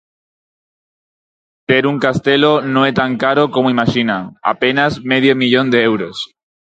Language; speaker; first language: Galician; non-native, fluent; Spanish